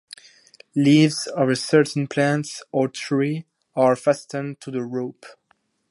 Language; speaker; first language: English; non-native, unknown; French